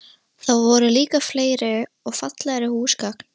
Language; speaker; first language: Icelandic; non-native, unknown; Russian